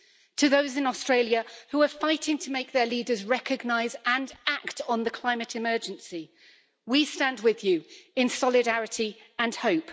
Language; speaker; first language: English; native; English